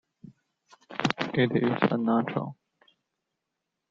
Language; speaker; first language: English; non-native, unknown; Chinese